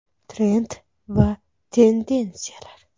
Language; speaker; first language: Uzbek; native; Uzbek